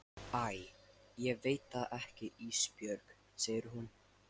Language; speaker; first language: Icelandic; non-native, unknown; Lithuanian